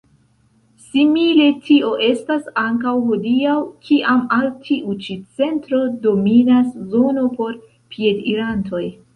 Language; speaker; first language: Esperanto; non-native, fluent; Central Kurdish